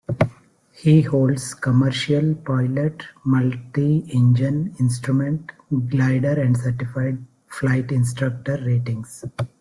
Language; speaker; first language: English; non-native, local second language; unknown